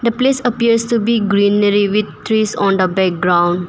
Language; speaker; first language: English; non-native, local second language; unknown